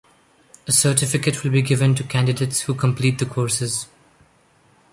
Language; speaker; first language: English; non-native, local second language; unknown